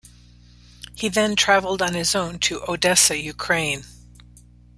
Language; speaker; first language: English; native; English